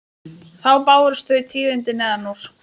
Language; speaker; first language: Icelandic; non-native, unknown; Lithuanian